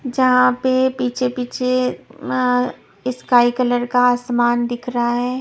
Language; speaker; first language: Hindi; non-native, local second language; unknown